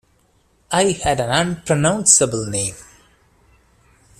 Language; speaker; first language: English; non-native, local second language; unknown